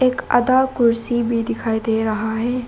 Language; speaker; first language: Hindi; non-native, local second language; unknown